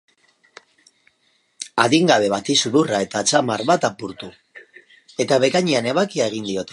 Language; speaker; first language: Basque; non-native, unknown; Spanish